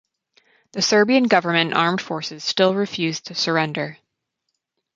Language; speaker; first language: English; native; English